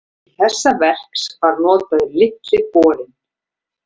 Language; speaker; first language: Icelandic; native; Icelandic